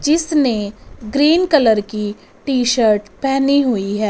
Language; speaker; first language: Hindi; non-native, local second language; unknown